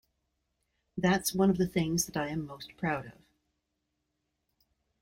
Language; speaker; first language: English; native; English